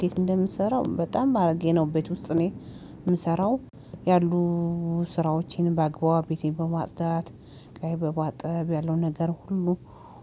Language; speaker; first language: Amharic; native; Amharic